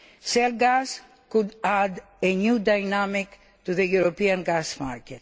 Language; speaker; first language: English; non-native, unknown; Greek